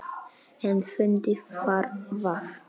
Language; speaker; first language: Icelandic; non-native, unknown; Polish